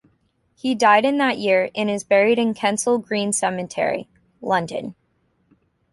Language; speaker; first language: English; native; English